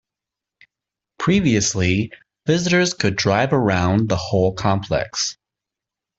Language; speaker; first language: English; native; English